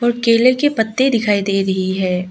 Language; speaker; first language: Hindi; non-native, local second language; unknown